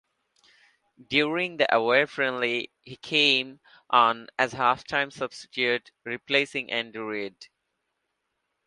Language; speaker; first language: English; non-native, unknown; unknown